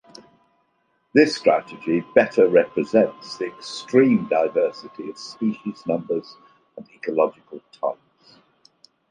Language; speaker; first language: English; native; English